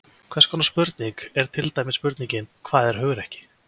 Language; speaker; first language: Icelandic; native; Icelandic